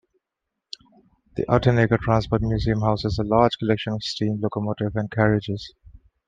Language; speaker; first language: English; non-native, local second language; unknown